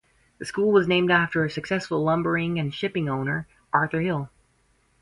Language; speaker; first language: English; native; English